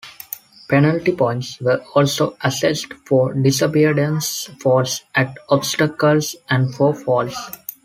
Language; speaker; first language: English; non-native, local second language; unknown